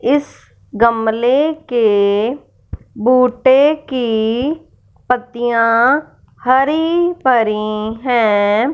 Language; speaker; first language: Hindi; non-native, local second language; Punjabi